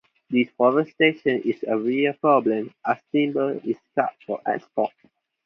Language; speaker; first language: English; non-native, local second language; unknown